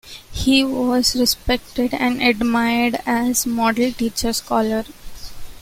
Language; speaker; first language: English; non-native, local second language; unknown